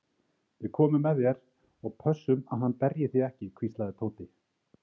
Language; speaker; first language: Icelandic; native; Icelandic